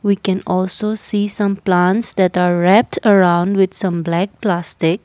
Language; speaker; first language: English; non-native, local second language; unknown